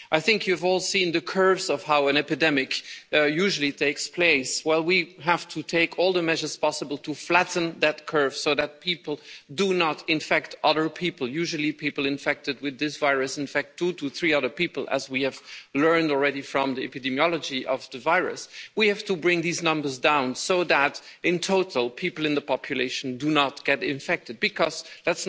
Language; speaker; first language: English; non-native, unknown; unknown